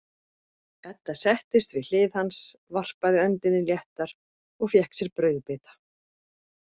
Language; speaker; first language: Icelandic; native; Icelandic